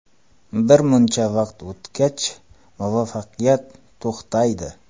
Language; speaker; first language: Uzbek; non-native, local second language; Kara-Kalpak